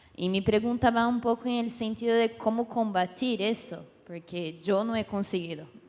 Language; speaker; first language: Spanish; non-native, related language; Portuguese